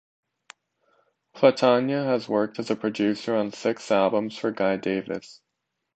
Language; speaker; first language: English; native; English